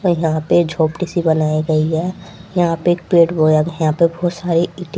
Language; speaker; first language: Hindi; native; Hindi